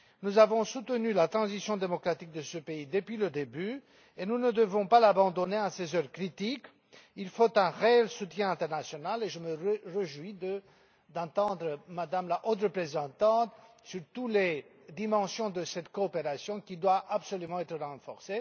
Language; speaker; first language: French; non-native, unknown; Romanian